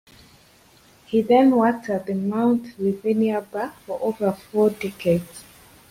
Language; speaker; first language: English; native; English